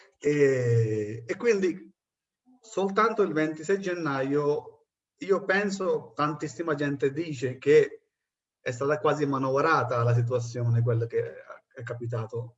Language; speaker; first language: Italian; non-native, fluent; Punjabi